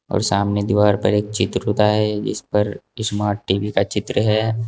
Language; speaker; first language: Hindi; native; Hindi